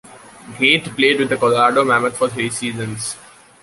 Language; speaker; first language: English; non-native, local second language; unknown